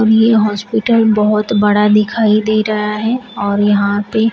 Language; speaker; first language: Hindi; native; Hindi